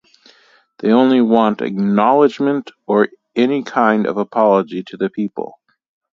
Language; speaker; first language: English; native; English